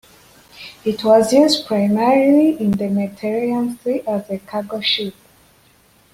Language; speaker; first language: English; native; English